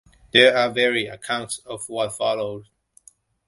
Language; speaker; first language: English; non-native, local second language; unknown